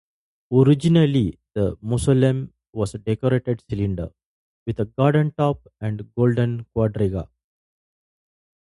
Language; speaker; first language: English; non-native, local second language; Tamil